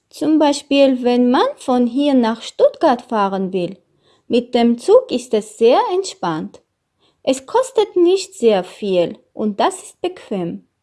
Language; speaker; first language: German; non-native, learner; Armenian